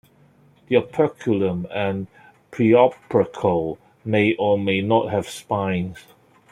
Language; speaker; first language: English; non-native, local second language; Cantonese